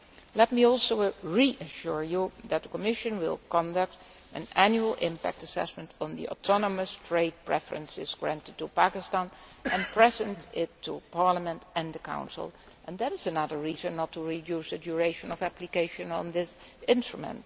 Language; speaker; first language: English; non-native, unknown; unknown